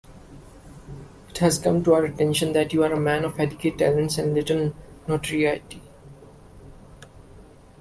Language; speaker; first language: English; non-native, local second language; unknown